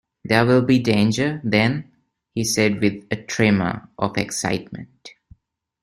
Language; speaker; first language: English; non-native, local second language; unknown